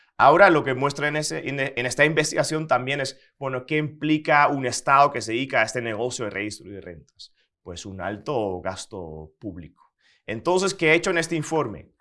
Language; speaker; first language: Spanish; non-native, fluent; Dutch